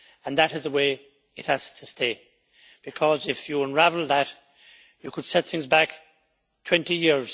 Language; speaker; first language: English; native; English